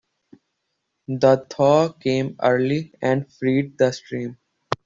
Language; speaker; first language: English; non-native, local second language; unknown